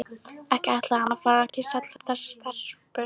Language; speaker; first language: Icelandic; non-native, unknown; Polish